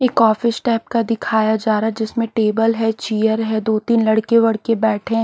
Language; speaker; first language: Hindi; native; Hindi